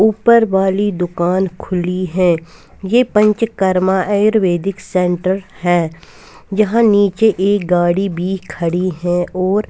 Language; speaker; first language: Hindi; non-native, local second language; Punjabi